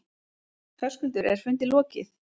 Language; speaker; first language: Icelandic; native; Icelandic